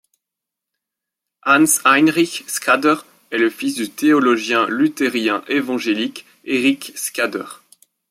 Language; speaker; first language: French; native; French